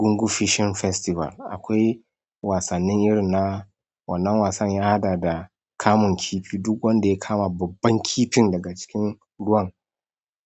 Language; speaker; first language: Hausa; non-native, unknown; Yoruba